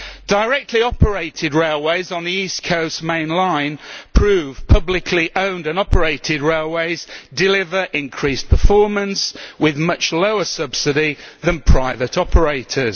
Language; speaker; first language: English; native; English